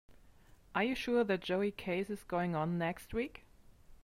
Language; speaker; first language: English; non-native, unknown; German